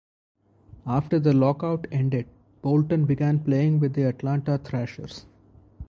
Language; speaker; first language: English; non-native, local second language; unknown